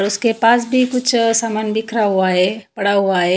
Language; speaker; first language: Hindi; native; Hindi